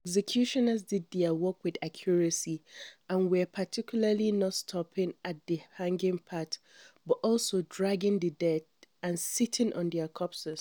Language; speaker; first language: English; non-native, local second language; Hausa